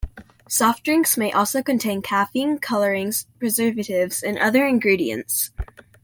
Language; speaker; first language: English; native; English